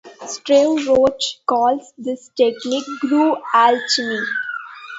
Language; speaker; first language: English; non-native, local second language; Tamil